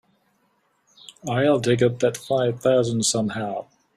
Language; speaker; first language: English; native; English